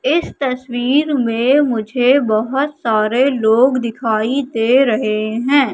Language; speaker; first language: Hindi; native; Hindi